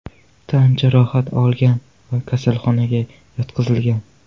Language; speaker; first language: Uzbek; non-native, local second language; Kara-Kalpak